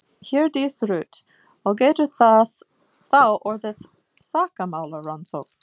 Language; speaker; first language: Icelandic; non-native, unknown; English